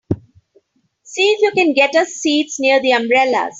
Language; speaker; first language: English; non-native, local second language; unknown